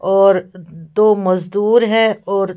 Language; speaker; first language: Hindi; non-native, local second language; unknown